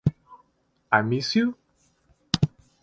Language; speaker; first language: English; native; English